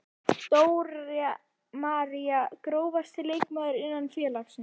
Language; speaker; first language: Icelandic; native; Icelandic